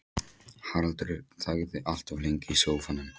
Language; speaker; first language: Icelandic; non-native, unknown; Polish